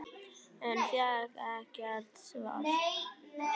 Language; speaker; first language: Icelandic; native; Icelandic